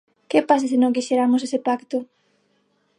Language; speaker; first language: Galician; non-native, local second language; Spanish